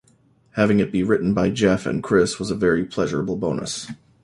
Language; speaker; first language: English; native; English